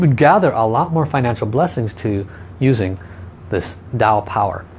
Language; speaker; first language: English; native; English